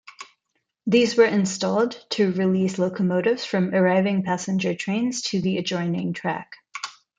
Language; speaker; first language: English; non-native, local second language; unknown